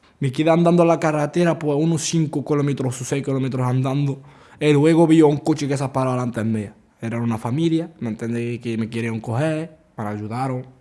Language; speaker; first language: Spanish; early bilingual, other home language; Arabic